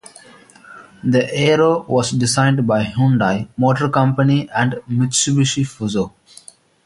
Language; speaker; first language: English; non-native, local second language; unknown